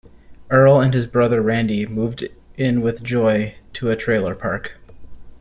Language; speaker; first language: English; native; English